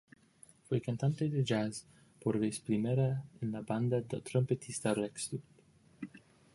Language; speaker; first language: Spanish; non-native, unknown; English